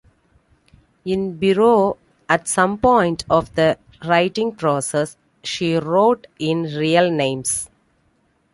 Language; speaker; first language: English; non-native, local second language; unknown